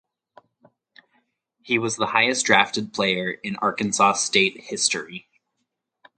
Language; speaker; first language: English; native; English